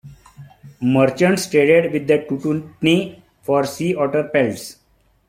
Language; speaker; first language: English; non-native, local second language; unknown